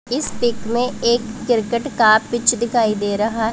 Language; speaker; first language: Hindi; non-native, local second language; Punjabi